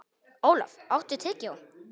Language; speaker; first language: Icelandic; non-native, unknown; Polish